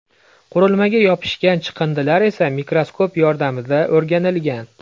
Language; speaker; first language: Uzbek; native; Uzbek